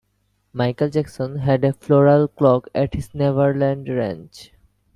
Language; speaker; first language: English; non-native, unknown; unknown